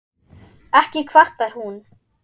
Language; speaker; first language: Icelandic; non-native, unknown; German